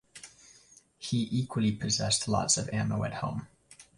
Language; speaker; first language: English; native; English